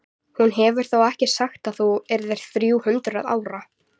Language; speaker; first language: Icelandic; native; Icelandic